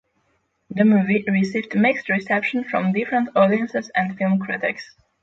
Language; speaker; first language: English; non-native, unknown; Polish